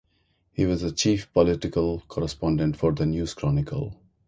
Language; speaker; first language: English; non-native, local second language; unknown